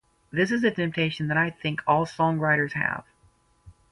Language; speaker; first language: English; native; English